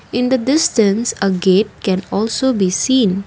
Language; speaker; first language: English; non-native, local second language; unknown